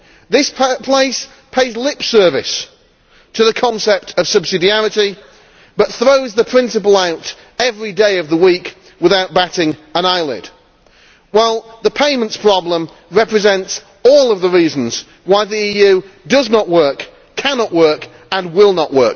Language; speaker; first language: English; native; English